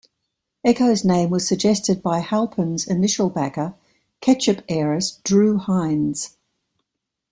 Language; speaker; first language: English; native; English